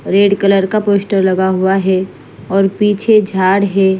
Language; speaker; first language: Hindi; non-native, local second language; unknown